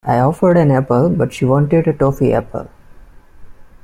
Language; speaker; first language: English; non-native, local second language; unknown